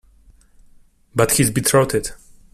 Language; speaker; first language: English; non-native, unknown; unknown